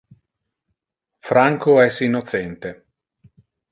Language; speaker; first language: Interlingua; non-native, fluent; Italian